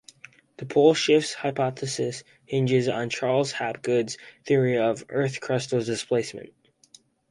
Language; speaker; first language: English; native; English